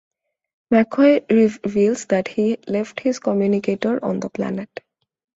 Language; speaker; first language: English; non-native, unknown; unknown